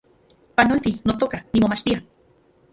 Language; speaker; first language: Central Puebla Nahuatl; non-native, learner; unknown